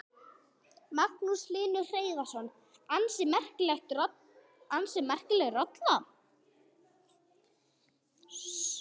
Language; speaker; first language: Icelandic; non-native, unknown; English